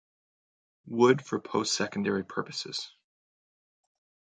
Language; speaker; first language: English; native; English